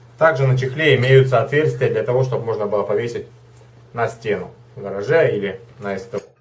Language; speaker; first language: Russian; native; Russian